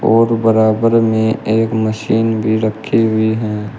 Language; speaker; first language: Hindi; native; Hindi